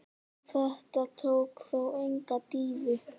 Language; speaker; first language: Icelandic; native; Icelandic